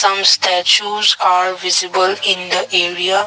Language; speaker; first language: English; non-native, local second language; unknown